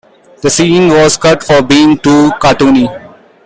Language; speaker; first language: English; non-native, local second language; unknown